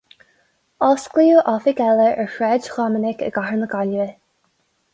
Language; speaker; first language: Irish; non-native, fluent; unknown